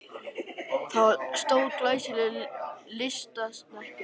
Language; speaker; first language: Icelandic; native; Icelandic